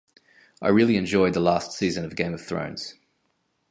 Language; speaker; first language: English; native; English